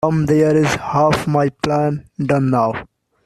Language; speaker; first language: English; non-native, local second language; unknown